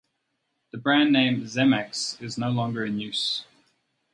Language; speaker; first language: English; native; English